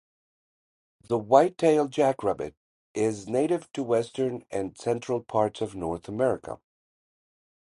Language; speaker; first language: English; native; English